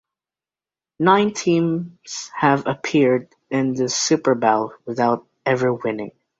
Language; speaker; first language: English; native; English